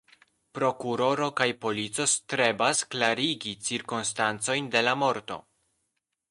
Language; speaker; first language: Esperanto; non-native, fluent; Polish